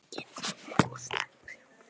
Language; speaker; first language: Icelandic; native; Icelandic